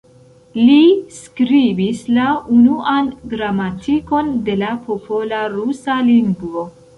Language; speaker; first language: Esperanto; non-native, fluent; Central Kurdish